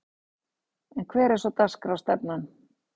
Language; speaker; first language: Icelandic; native; Icelandic